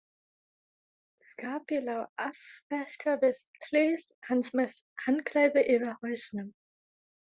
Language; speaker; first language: Icelandic; non-native, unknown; German